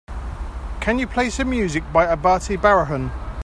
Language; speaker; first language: English; native; English